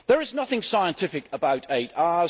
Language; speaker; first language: English; native; English